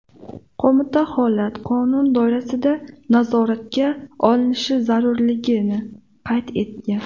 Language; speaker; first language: Uzbek; native; Uzbek